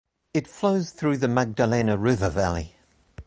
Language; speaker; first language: English; native; English